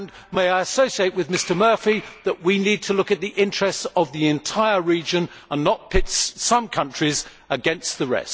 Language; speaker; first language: English; native; English